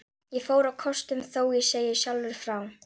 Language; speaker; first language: Icelandic; native; Icelandic